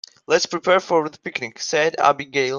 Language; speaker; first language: English; non-native, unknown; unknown